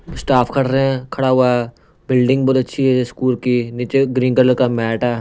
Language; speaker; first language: Hindi; non-native, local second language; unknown